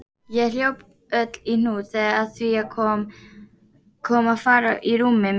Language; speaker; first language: Icelandic; native; Icelandic